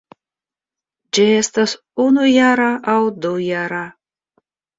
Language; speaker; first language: Esperanto; non-native, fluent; Russian